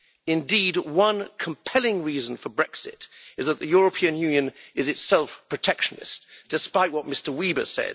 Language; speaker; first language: English; native; English